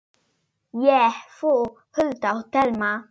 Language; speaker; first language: Icelandic; non-native, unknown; Polish